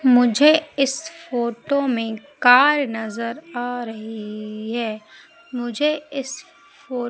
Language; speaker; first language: Hindi; native; Hindi